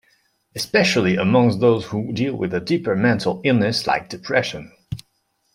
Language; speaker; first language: English; non-native, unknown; French